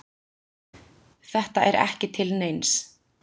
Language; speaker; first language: Icelandic; native; Icelandic